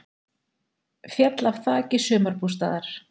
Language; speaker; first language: Icelandic; native; Icelandic